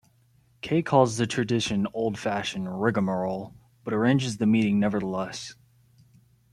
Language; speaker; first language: English; native; English